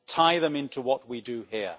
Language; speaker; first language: English; native; English